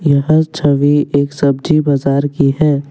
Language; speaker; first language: Hindi; non-native, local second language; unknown